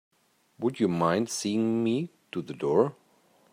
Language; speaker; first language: English; native; English